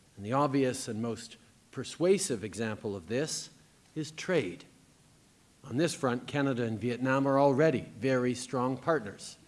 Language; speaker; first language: English; native; English